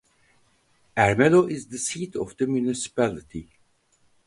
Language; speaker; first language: English; non-native, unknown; Turkish